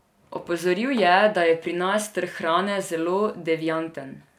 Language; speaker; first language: Slovenian; non-native, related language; Serbian